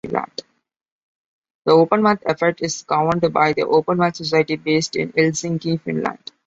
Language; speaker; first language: English; non-native, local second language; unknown